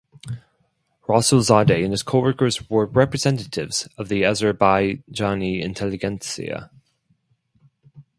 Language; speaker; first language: English; non-native, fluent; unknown